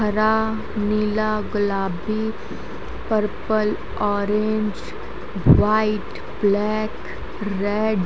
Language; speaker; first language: Hindi; native; Hindi